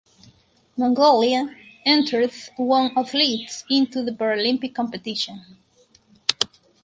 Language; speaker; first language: English; non-native, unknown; Spanish